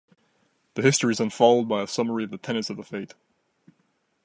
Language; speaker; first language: English; native; English